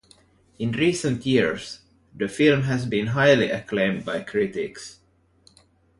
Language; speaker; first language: English; native; English